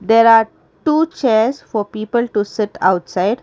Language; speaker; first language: English; non-native, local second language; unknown